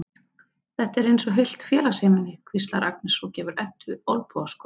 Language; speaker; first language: Icelandic; native; Icelandic